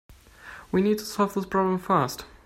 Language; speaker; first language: English; non-native, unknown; German